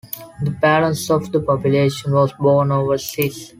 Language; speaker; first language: English; non-native, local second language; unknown